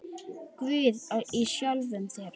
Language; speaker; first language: Icelandic; native; Icelandic